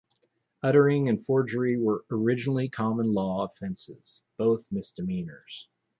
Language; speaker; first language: English; native; English